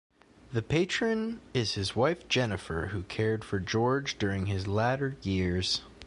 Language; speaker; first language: English; native; English